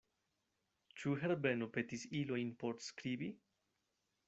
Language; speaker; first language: Esperanto; non-native, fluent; Spanish